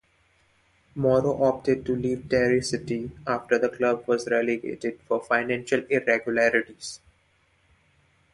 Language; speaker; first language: English; non-native, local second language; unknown